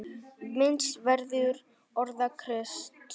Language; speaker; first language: Icelandic; non-native, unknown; Vietnamese